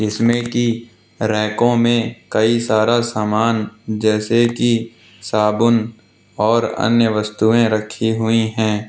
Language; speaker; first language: Hindi; native; Hindi